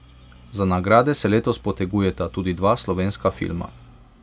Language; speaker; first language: Slovenian; non-native, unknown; Hungarian